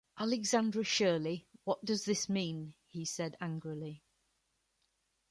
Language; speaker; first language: English; native; English